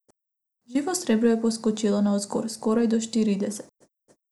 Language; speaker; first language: Slovenian; non-native, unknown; Macedonian